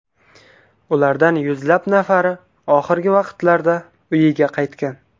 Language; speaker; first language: Uzbek; native; Uzbek